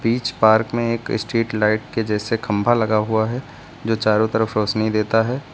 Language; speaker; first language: Hindi; native; Hindi